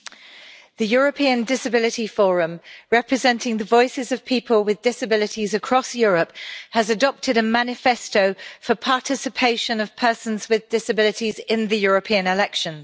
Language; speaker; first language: English; native; English